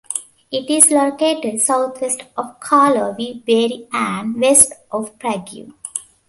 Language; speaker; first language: English; native; English